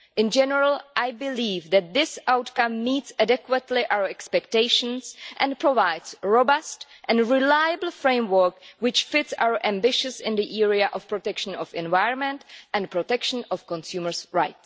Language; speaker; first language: English; non-native, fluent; Czech